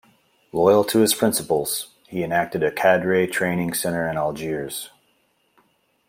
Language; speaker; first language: English; native; English